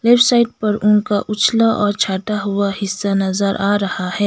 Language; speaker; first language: Hindi; non-native, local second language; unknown